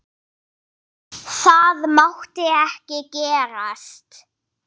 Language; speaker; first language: Icelandic; non-native, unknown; English